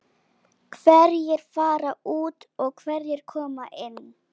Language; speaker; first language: Icelandic; native; Icelandic